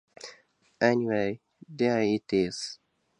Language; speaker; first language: English; native; English